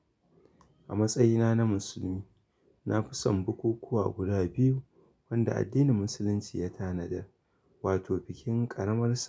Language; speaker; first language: Hausa; native; Hausa